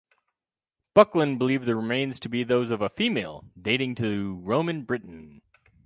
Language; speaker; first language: English; native; English